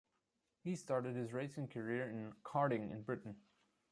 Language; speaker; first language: English; non-native, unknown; German